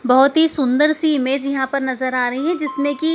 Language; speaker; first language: Hindi; native; Hindi